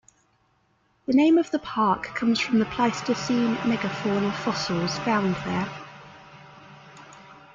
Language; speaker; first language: English; native; English